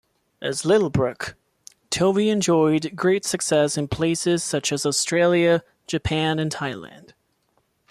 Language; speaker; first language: English; non-native, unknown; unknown